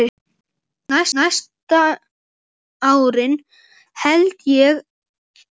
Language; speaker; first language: Icelandic; native; Icelandic